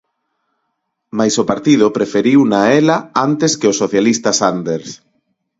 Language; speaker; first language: Galician; non-native, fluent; Spanish